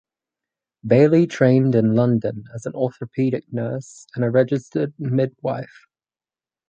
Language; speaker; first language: English; native; English